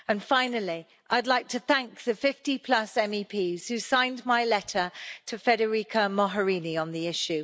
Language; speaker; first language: English; native; English